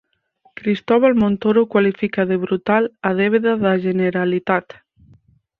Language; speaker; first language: Galician; native; Galician